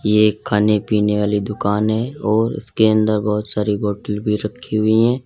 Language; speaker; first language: Hindi; native; Hindi